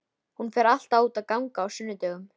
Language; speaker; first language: Icelandic; native; Icelandic